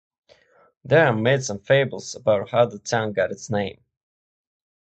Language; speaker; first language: English; non-native, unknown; Czech